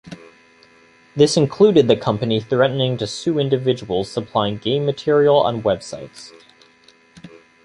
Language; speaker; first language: English; native; English